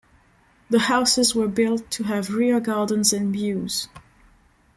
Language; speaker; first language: English; non-native, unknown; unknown